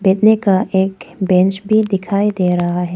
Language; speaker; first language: Hindi; non-native, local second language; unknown